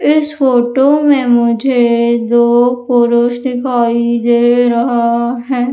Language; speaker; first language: Hindi; native; Hindi